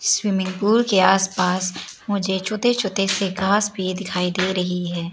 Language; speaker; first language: Hindi; non-native, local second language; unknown